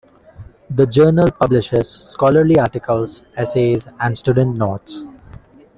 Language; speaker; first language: English; non-native, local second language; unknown